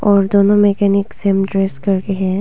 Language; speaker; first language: Hindi; non-native, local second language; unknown